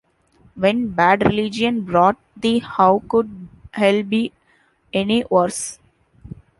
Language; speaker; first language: English; non-native, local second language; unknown